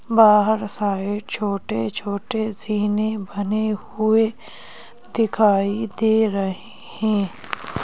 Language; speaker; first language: Hindi; native; Hindi